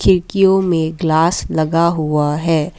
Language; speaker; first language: Hindi; non-native, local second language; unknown